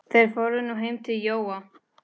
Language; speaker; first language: Icelandic; non-native, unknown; Spanish